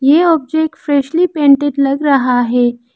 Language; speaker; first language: Hindi; non-native, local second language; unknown